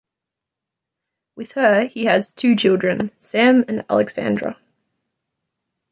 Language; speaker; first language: English; native; English